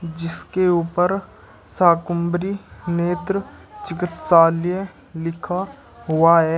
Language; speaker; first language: Hindi; native; Hindi